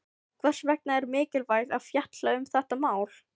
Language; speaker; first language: Icelandic; non-native, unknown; Filipino